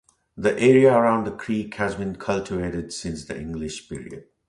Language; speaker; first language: English; non-native, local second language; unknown